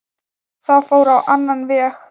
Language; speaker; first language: Icelandic; non-native, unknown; Thai